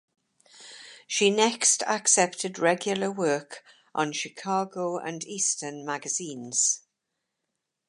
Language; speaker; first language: English; native; English